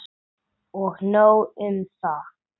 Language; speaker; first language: Icelandic; non-native, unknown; English